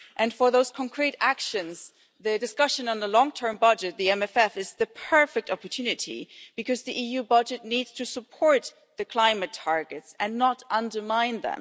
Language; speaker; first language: English; non-native, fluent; German